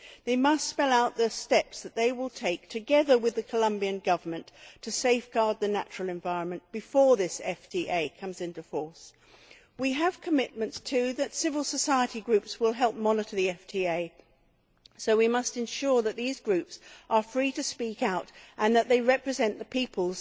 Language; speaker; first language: English; native; English